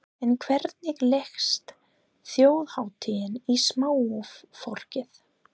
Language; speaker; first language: Icelandic; non-native, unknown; English